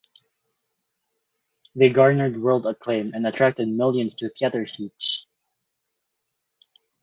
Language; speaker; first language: English; non-native, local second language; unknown